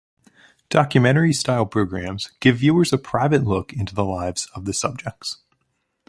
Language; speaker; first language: English; native; English